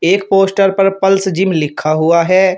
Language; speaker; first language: Hindi; native; Hindi